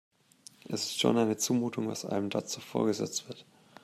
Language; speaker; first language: German; native; German